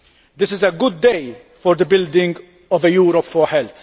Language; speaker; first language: English; non-native, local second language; Maltese